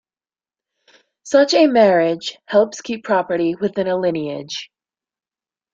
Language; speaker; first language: English; native; English